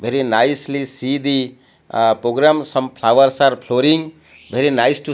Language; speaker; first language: English; non-native, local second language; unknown